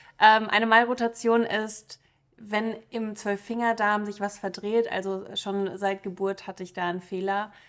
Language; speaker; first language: German; early bilingual, other home language; Russian